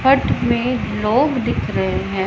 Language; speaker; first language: Hindi; non-native, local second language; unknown